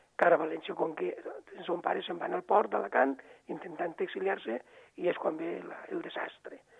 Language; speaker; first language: Catalan; native; Catalan